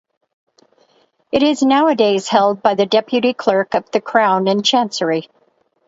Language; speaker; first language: English; native; English